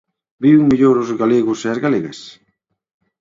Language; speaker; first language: Galician; native; Galician